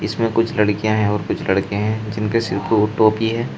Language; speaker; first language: Hindi; native; Hindi